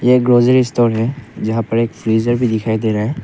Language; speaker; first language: Hindi; early bilingual, other home language; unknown